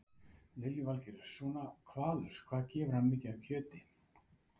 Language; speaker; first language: Icelandic; native; Icelandic